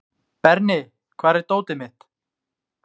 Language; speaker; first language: Icelandic; native; Icelandic